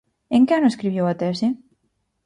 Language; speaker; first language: Galician; native; Galician